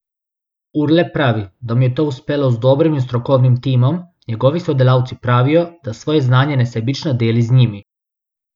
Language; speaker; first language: Slovenian; non-native, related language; Bosnian